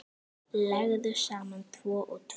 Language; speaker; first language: Icelandic; native; Icelandic